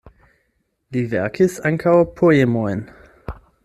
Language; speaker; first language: Esperanto; non-native, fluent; German